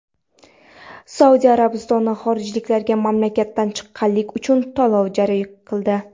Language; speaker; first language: Uzbek; non-native, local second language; Kara-Kalpak